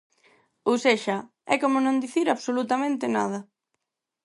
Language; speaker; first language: Galician; non-native, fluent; Spanish